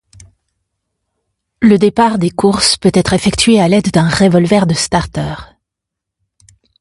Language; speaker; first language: French; native; French